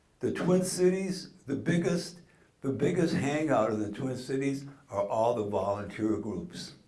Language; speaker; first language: English; native; English